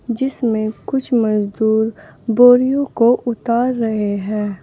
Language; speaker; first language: Hindi; native; Hindi